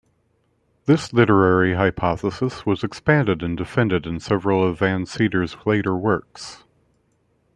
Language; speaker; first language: English; native; English